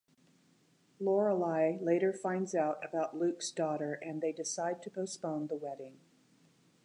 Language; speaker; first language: English; native; English